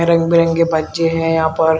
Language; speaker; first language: Hindi; native; Hindi